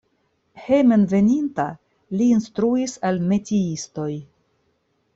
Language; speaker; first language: Esperanto; non-native, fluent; Russian